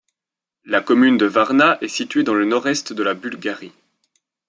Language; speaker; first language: French; native; French